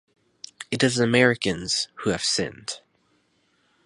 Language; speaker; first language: English; native; English